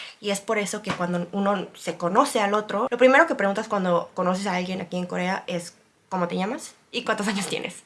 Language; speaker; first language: Spanish; non-native, fluent; Korean